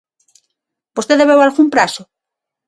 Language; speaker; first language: Galician; non-native, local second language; Spanish